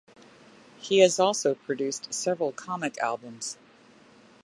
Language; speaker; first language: English; native; English